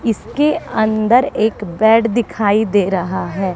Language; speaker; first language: Hindi; native; Hindi